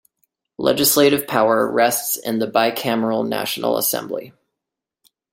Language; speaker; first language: English; native; English